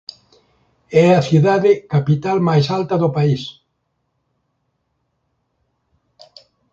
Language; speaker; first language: Galician; native; Galician